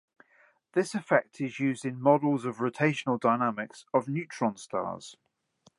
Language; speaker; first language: English; native; English